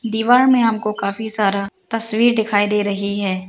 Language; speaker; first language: Hindi; non-native, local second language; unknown